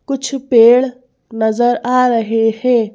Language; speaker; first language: Hindi; native; Hindi